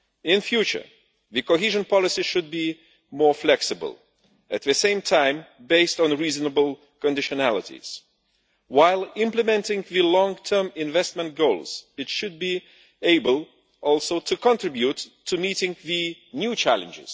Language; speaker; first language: English; non-native, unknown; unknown